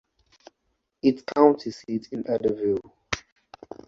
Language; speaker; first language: English; non-native, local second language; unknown